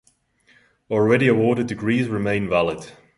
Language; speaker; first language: English; non-native, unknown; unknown